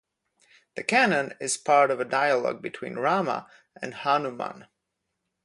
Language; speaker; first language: English; non-native, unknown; Polish